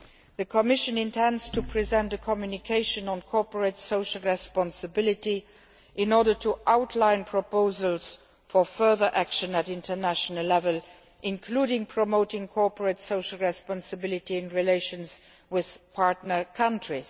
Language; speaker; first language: English; non-native, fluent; Luxembourgish